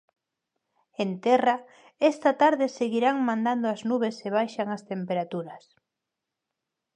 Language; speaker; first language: Galician; non-native, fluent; Spanish